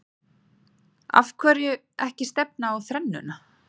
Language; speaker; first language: Icelandic; native; Icelandic